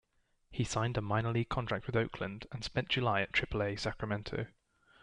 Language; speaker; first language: English; native; English